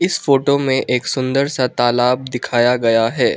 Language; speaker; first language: Hindi; early bilingual, other home language; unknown